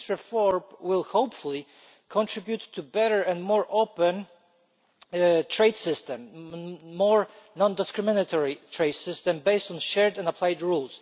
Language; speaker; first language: English; non-native, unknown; Polish